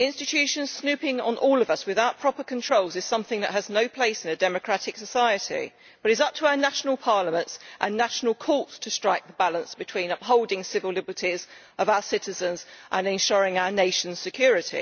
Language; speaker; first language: English; native; English